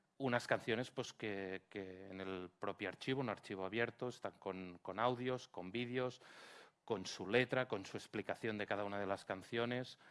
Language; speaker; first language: Spanish; non-native, local second language; Catalan